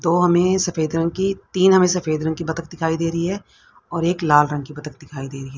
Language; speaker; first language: Hindi; native; Hindi